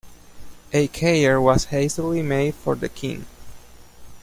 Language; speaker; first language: English; native; English